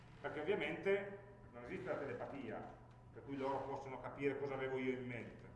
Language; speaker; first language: Italian; native; Italian